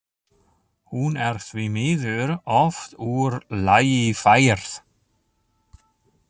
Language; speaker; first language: Icelandic; non-native, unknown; German